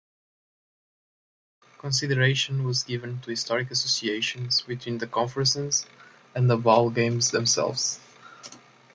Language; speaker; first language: English; native; English